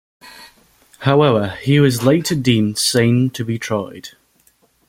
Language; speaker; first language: English; native; English